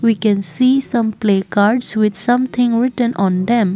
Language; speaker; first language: English; non-native, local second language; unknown